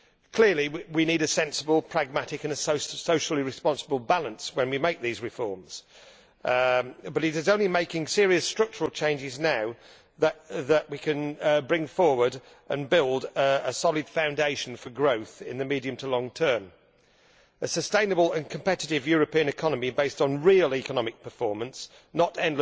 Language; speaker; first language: English; native; English